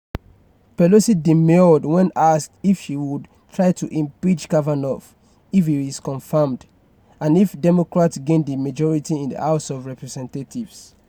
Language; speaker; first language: English; non-native, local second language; Yoruba